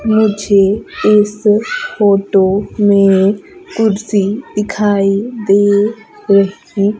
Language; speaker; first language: Hindi; native; Hindi